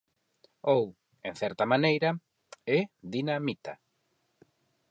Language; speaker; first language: Galician; non-native, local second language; Spanish